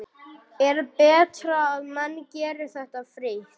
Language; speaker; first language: Icelandic; non-native, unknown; German